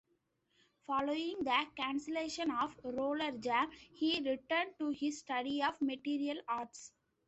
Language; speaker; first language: English; non-native, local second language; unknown